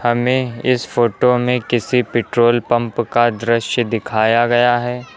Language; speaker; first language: Hindi; native; Hindi